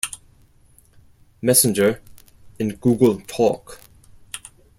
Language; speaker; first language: English; non-native, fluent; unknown